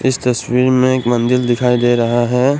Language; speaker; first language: Hindi; non-native, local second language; Assamese